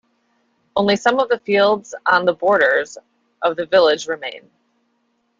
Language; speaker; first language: English; native; English